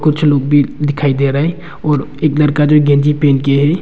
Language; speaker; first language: Hindi; non-native, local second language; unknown